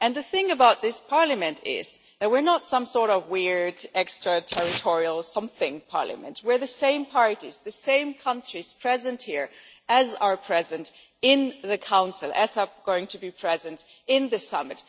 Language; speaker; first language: English; non-native, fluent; German